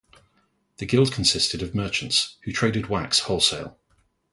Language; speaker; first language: English; native; English